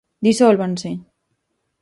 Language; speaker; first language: Galician; native; Galician